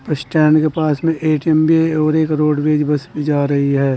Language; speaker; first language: Hindi; native; Hindi